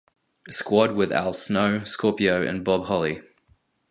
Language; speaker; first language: English; native; English